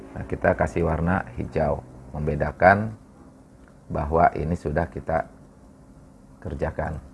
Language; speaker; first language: Indonesian; non-native, local second language; Sundanese